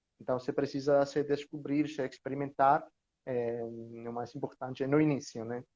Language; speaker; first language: Portuguese; non-native, learner; Greek